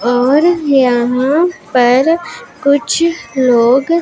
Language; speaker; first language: Hindi; non-native, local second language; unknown